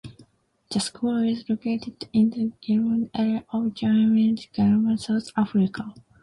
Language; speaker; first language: English; non-native, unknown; Japanese